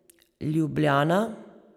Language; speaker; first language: Slovenian; native; Slovenian